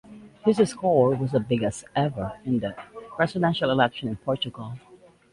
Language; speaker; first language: English; native; English